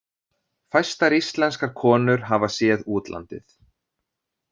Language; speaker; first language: Icelandic; native; Icelandic